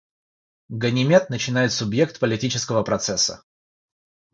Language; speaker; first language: Russian; non-native, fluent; Georgian